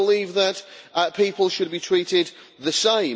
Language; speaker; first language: English; native; English